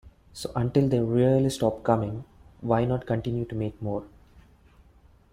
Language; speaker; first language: English; non-native, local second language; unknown